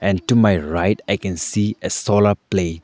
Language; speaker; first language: English; non-native, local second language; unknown